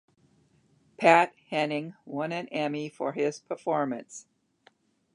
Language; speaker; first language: English; native; English